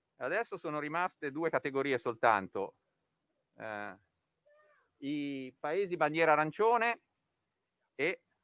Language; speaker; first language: Italian; native; Italian